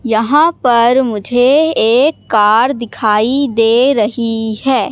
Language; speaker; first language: Hindi; native; Hindi